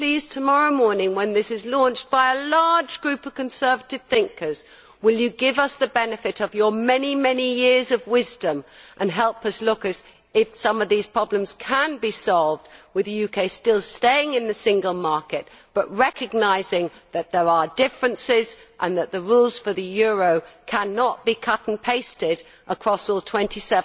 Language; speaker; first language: English; native; English